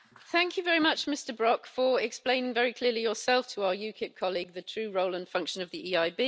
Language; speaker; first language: English; native; English